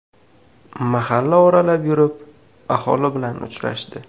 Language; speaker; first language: Uzbek; native; Uzbek